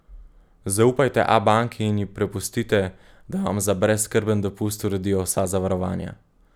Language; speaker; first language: Slovenian; native; Slovenian